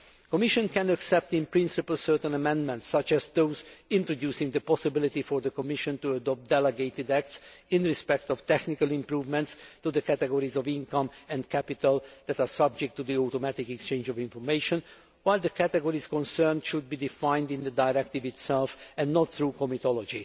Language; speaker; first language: English; non-native, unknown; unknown